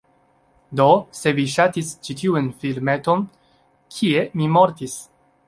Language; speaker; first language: Esperanto; non-native, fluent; Chinese